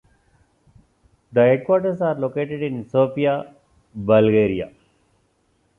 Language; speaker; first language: English; non-native, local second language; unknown